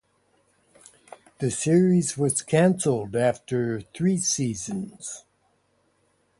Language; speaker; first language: English; native; English